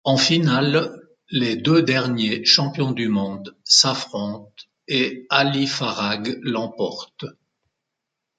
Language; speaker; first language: French; native; French